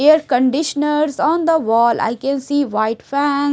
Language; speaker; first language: English; non-native, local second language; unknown